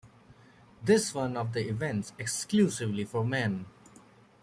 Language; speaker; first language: English; native; English